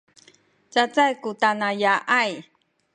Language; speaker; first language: Sakizaya; non-native, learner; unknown